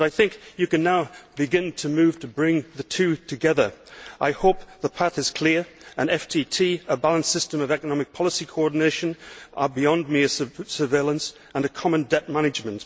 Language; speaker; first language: English; native; English